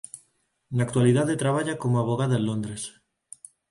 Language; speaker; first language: Galician; non-native, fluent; Spanish